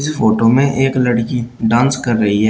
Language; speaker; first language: Hindi; native; Hindi